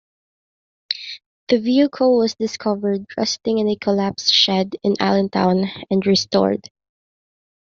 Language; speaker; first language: English; non-native, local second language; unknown